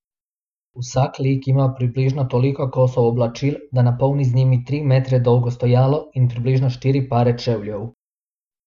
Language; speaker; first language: Slovenian; non-native, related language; Bosnian